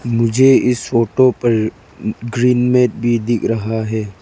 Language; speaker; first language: Hindi; non-native, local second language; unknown